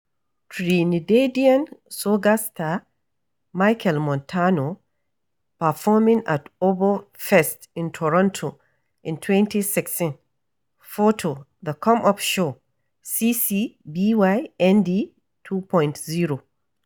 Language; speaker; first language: English; non-native, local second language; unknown